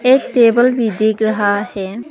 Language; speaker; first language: Hindi; early bilingual, other home language; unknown